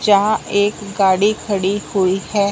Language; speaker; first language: Hindi; non-native, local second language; Punjabi